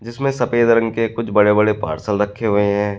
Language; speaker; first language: Hindi; native; Hindi